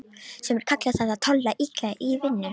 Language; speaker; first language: Icelandic; non-native, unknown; Romanian